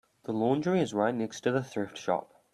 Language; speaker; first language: English; native; English